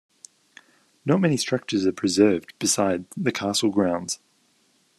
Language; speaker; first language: English; native; English